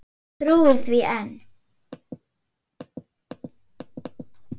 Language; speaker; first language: Icelandic; non-native, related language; Swedish